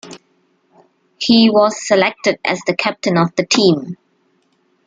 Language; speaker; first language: English; non-native, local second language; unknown